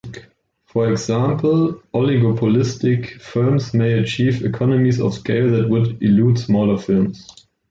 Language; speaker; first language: English; non-native, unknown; German